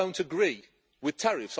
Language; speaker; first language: English; native; English